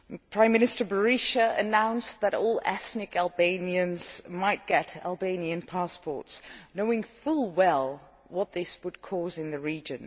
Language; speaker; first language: English; non-native, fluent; Dutch